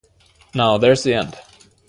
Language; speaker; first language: English; non-native, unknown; German